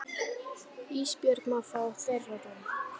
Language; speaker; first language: Icelandic; native; Icelandic